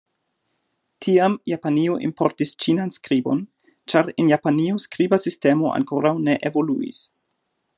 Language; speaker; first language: Esperanto; non-native, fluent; German